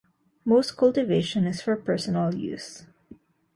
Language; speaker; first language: English; non-native, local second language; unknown